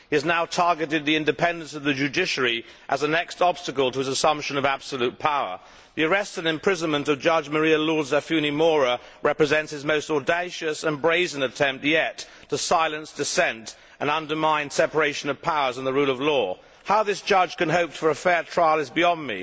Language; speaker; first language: English; native; English